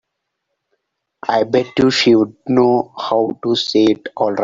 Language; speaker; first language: English; non-native, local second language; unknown